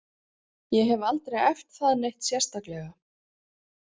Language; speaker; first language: Icelandic; native; Icelandic